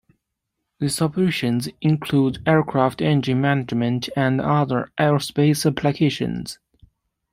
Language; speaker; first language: English; non-native, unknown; Chinese